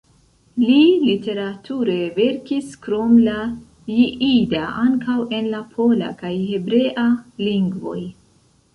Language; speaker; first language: Esperanto; non-native, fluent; Central Kurdish